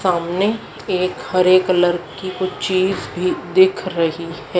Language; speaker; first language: Hindi; native; Hindi